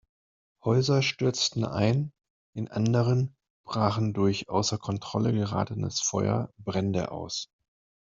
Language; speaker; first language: German; non-native, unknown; Spanish